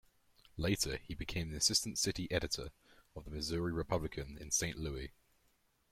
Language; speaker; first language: English; native; English